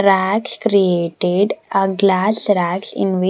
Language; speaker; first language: English; non-native, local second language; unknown